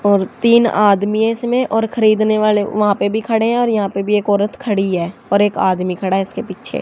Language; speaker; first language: Hindi; native; Hindi